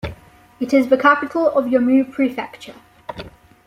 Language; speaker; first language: English; native; English